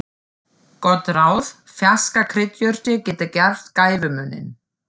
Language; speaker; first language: Icelandic; non-native, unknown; German